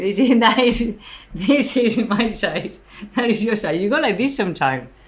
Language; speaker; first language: English; non-native, fluent; Spanish